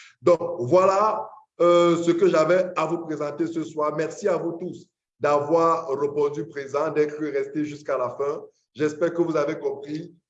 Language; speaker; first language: French; non-native, local second language; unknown